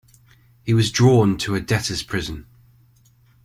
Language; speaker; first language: English; native; English